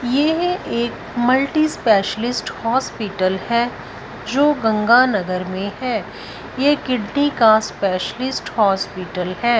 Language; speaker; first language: Hindi; non-native, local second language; Punjabi